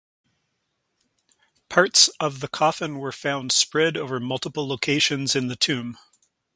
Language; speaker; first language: English; native; English